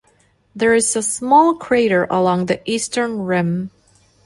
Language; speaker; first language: English; non-native, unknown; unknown